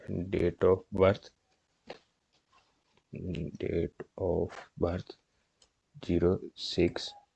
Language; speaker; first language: English; non-native, local second language; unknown